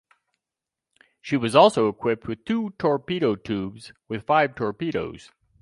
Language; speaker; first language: English; native; English